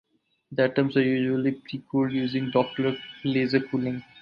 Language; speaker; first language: English; non-native, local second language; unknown